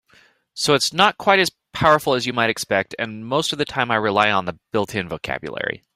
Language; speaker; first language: English; native; English